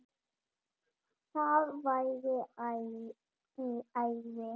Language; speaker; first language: Icelandic; non-native, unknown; German